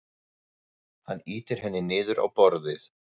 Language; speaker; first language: Icelandic; non-native, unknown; German